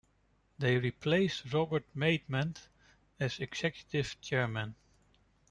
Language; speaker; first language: English; non-native, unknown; Dutch